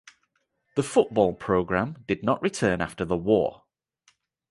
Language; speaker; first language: English; native; English